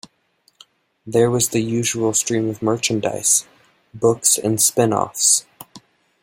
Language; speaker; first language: English; native; English